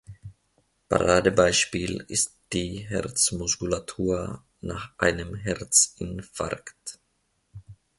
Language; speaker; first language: German; non-native, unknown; Finnish